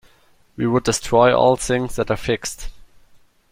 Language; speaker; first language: English; non-native, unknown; German